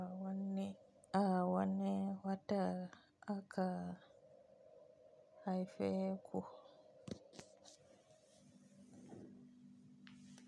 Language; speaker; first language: Hausa; native; Hausa